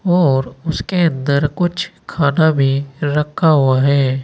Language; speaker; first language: Hindi; native; Hindi